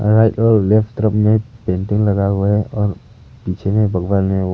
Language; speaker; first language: Hindi; early bilingual, other home language; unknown